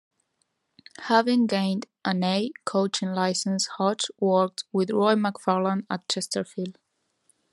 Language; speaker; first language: English; non-native, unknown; Spanish